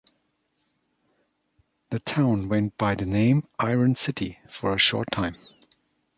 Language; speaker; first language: English; non-native, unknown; German